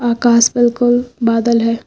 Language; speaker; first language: Hindi; native; Hindi